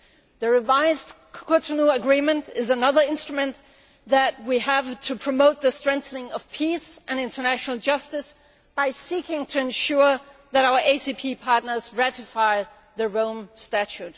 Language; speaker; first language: English; non-native, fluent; Danish